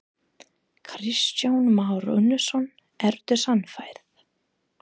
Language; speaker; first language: Icelandic; non-native, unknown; English